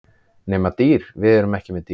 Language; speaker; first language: Icelandic; native; Icelandic